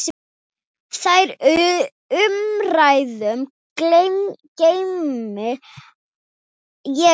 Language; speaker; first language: Icelandic; non-native, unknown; Thai